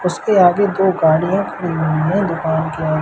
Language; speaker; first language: Hindi; native; Hindi